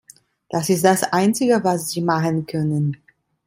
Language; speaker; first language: German; non-native, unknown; Italian